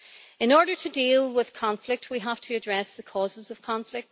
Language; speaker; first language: English; native; English